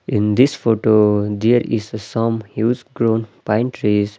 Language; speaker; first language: English; non-native, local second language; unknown